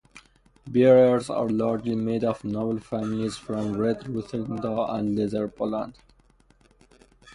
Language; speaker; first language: English; non-native, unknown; Persian